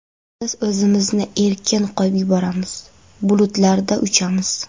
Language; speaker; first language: Uzbek; non-native, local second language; Kara-Kalpak